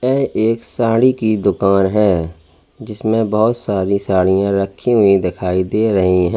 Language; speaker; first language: Hindi; native; Hindi